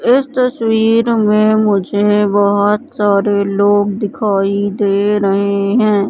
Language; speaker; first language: Hindi; native; Hindi